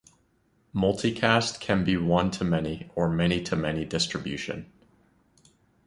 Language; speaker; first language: English; native; English